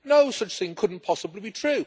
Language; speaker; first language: English; native; English